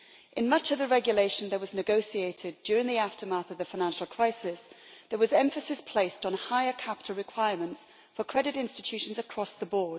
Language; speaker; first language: English; native; English